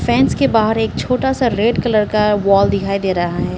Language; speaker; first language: Hindi; early bilingual, other home language; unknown